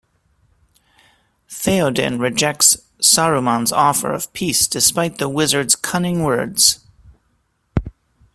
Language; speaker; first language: English; native; English